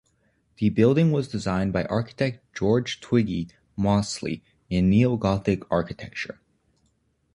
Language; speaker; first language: English; native; English